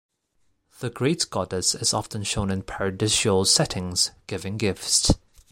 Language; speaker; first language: English; non-native, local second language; Cantonese